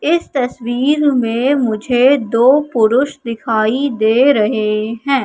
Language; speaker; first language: Hindi; native; Hindi